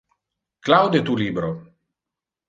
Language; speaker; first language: Interlingua; non-native, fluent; Italian